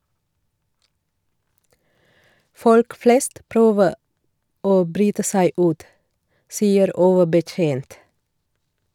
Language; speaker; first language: Norwegian; non-native, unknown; Sinhala